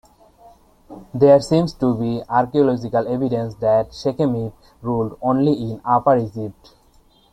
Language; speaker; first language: English; non-native, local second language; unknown